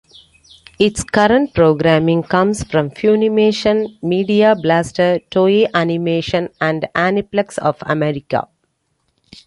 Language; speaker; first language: English; non-native, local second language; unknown